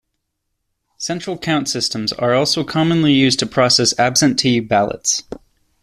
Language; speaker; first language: English; native; English